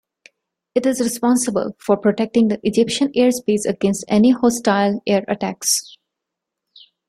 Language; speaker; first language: English; non-native, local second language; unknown